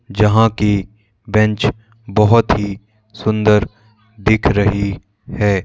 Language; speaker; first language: Hindi; native; Hindi